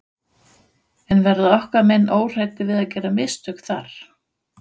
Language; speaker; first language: Icelandic; non-native, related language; Danish